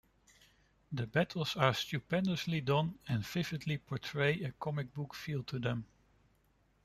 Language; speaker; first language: English; non-native, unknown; Dutch